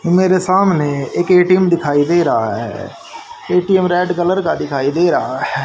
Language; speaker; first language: Hindi; native; Hindi